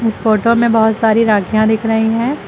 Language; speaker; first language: Hindi; native; Hindi